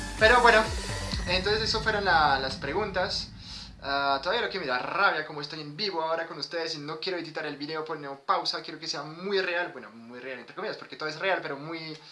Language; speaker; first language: Spanish; non-native, fluent; French